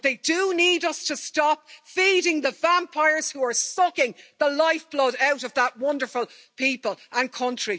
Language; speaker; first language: English; native; English